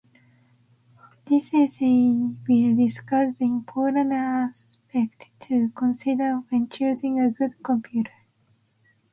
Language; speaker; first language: English; non-native, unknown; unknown